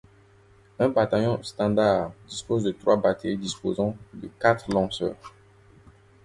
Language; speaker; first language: French; non-native, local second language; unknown